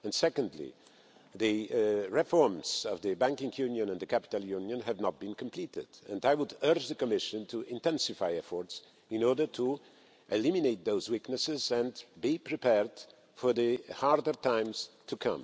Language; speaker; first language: English; non-native, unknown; Polish